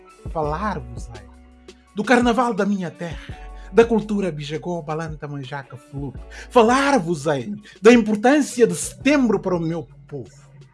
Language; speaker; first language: Portuguese; non-native, local second language; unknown